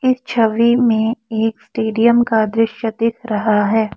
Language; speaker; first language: Hindi; non-native, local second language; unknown